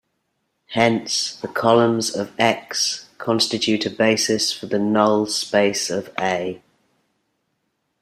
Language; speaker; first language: English; native; English